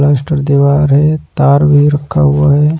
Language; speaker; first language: Hindi; non-native, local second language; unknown